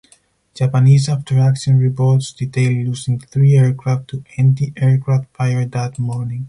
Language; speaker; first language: English; non-native, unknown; Spanish